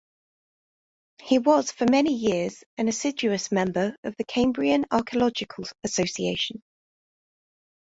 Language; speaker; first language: English; native; English